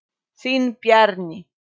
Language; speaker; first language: Icelandic; non-native, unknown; Polish